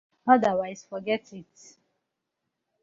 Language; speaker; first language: English; non-native, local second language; Igbo